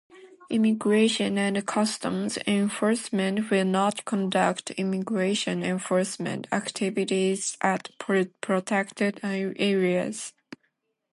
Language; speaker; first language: English; non-native, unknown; Japanese